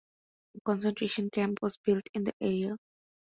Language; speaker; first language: English; non-native, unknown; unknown